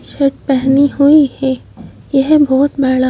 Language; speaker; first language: Hindi; native; Hindi